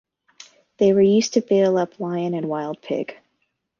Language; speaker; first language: English; native; English